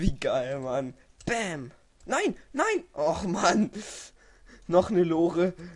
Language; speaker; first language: German; native; German